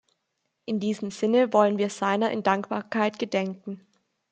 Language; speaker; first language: German; native; German